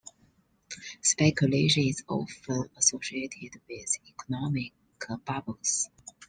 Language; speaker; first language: English; non-native, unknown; Chinese